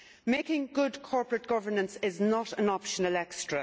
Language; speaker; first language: English; native; English